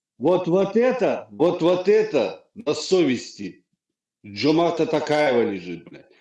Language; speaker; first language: Russian; native; Russian